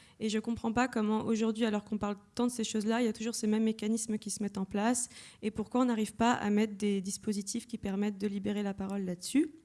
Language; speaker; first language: French; native; French